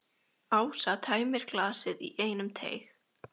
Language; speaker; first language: Icelandic; native; Icelandic